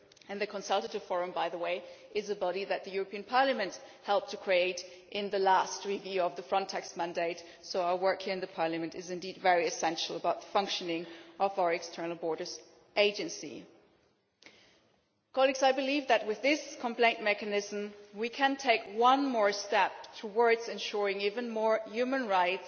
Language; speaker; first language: English; non-native, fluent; German